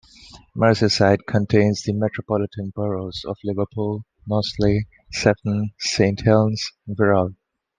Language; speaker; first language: English; non-native, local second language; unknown